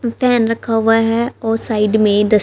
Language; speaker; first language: Hindi; native; Hindi